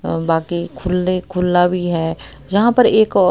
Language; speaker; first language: Hindi; native; Hindi